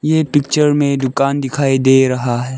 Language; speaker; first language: Hindi; early bilingual, other home language; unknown